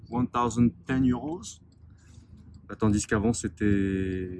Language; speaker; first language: French; native; French